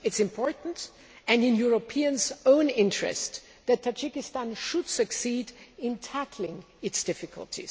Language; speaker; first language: English; non-native, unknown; German